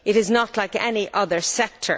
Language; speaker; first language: English; native; English